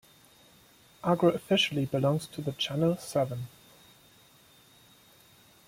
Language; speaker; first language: English; non-native, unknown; German